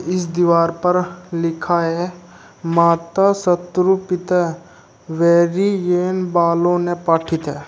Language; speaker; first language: Hindi; native; Hindi